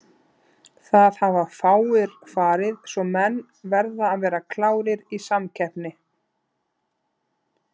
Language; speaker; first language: Icelandic; native; Icelandic